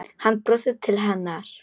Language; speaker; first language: Icelandic; non-native, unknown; Polish